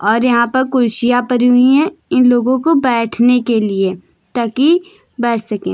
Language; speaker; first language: Hindi; native; Hindi